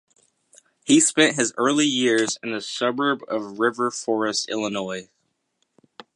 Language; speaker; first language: English; native; English